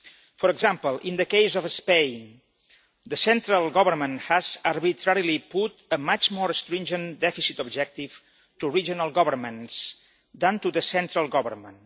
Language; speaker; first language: English; non-native, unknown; Catalan